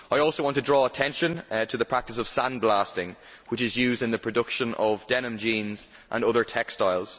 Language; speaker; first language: English; native; English